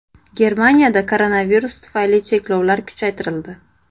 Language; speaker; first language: Uzbek; native; Uzbek